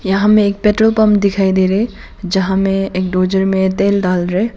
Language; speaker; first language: Hindi; non-native, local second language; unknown